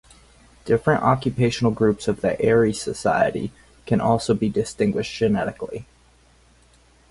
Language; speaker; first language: English; native; English